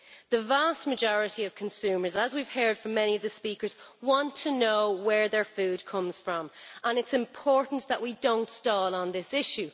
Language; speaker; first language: English; native; English